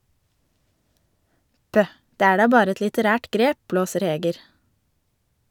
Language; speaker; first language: Norwegian; native; Norwegian